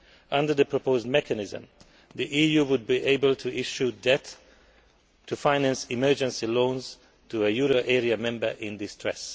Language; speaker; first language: English; non-native, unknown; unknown